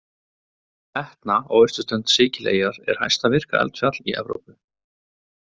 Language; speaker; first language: Icelandic; native; Icelandic